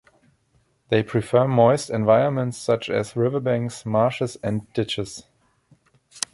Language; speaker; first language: English; non-native, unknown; German